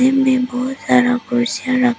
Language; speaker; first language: Hindi; non-native, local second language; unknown